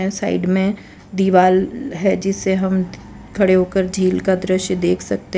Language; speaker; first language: Hindi; non-native, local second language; Gujarati